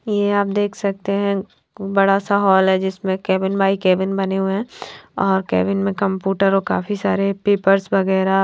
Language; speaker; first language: Hindi; non-native, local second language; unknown